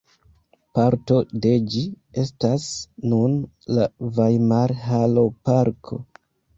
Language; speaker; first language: Esperanto; non-native, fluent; Kinyarwanda